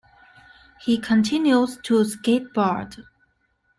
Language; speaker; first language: English; non-native, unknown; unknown